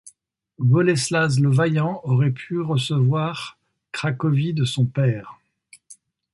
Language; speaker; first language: French; native; French